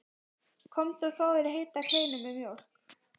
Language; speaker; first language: Icelandic; native; Icelandic